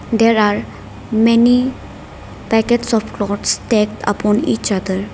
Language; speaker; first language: English; non-native, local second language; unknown